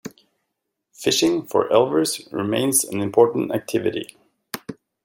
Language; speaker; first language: English; native; English